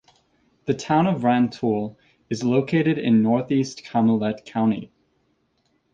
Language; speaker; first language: English; native; English